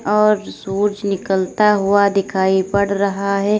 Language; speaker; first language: Hindi; native; Hindi